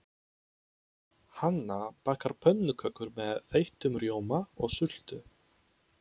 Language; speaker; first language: Icelandic; non-native, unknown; Polish